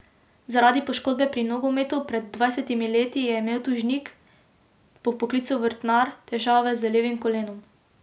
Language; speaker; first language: Slovenian; native; Slovenian